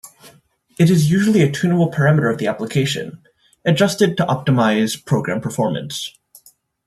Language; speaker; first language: English; native; English